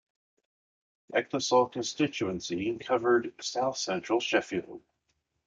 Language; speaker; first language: English; native; English